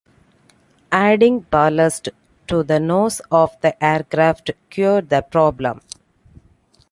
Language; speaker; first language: English; non-native, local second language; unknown